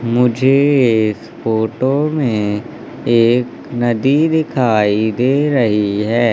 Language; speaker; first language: Hindi; native; Hindi